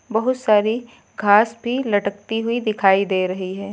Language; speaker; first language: Hindi; native; Hindi